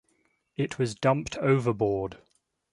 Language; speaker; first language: English; native; English